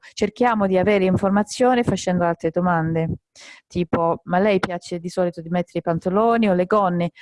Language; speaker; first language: Italian; non-native, fluent; English